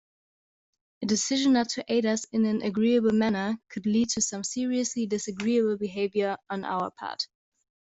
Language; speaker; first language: English; non-native, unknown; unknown